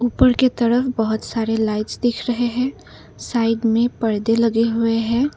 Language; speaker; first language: Hindi; non-native, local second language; Assamese